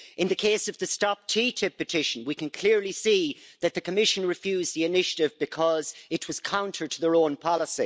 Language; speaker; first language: English; native; English